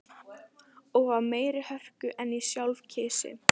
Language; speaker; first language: Icelandic; non-native, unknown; Italian